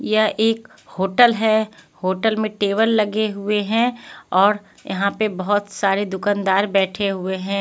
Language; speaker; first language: Hindi; non-native, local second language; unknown